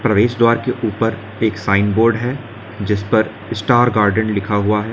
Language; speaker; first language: Hindi; native; Hindi